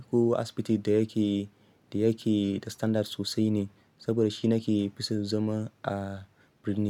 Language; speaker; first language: Hausa; non-native, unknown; Yoruba